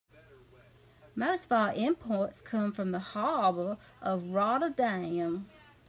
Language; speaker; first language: English; native; English